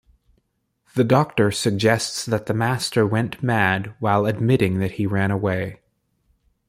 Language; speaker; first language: English; native; English